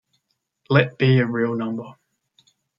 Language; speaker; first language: English; native; English